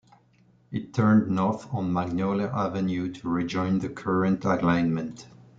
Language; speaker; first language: English; non-native, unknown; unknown